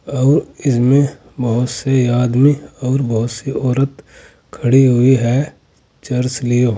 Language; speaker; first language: Hindi; native; Hindi